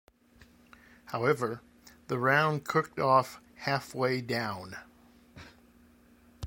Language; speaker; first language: English; native; English